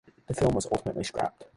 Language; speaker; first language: English; native; English